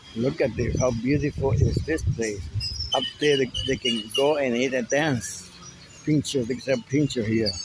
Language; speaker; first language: English; non-native, fluent; Spanish